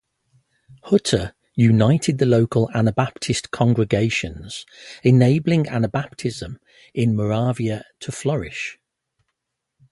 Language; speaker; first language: English; native; English